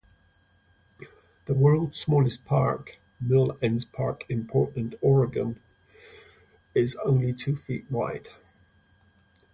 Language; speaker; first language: English; native; English